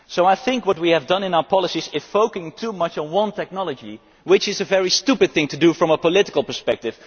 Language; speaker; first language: English; non-native, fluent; Dutch